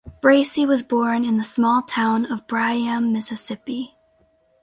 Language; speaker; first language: English; native; English